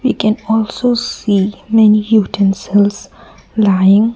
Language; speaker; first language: English; non-native, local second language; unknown